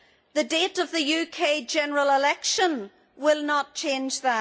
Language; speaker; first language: English; native; English